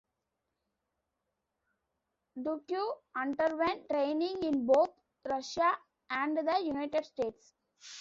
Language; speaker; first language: English; non-native, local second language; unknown